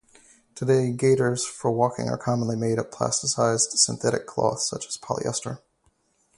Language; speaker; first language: English; native; English